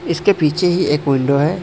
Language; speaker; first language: Hindi; non-native, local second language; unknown